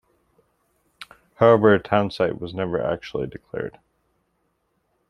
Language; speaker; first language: English; native; English